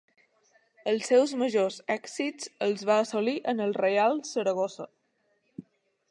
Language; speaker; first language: Catalan; native; Catalan